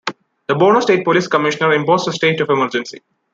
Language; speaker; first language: English; non-native, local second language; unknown